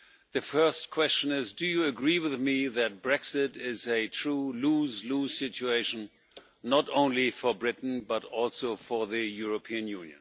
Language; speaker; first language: English; non-native, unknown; German